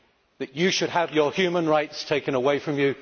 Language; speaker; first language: English; native; English